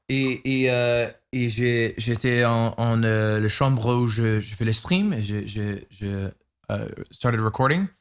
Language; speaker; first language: French; non-native, learner; English